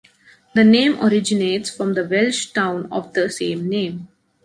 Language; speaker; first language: English; non-native, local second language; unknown